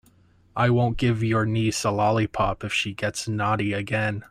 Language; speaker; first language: English; native; English